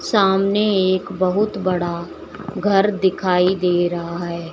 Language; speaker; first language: Hindi; native; Hindi